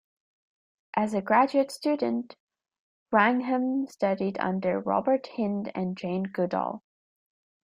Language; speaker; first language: English; native; English